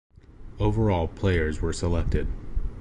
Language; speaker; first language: English; native; English